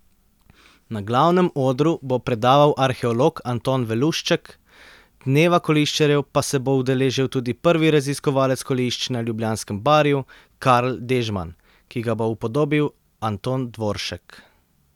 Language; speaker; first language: Slovenian; native; Slovenian